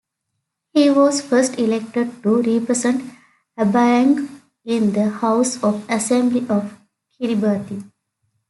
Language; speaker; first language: English; native; English